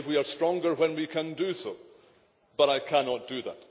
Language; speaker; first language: English; native; English